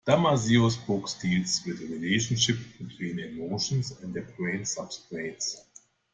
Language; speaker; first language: English; non-native, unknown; German